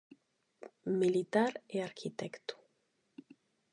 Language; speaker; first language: Galician; non-native, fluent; Spanish